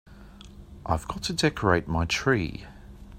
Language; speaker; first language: English; native; English